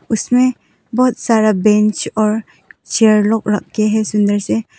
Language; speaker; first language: Hindi; non-native, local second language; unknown